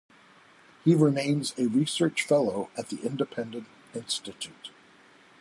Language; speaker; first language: English; native; English